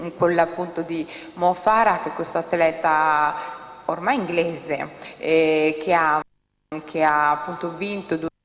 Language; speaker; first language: Italian; early bilingual, other home language; Somali